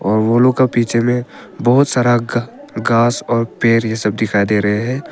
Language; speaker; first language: Hindi; early bilingual, other home language; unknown